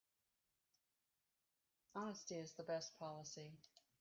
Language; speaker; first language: English; native; English